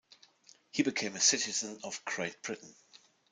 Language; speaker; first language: English; non-native, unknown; German